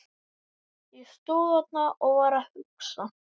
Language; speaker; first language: Icelandic; native; Icelandic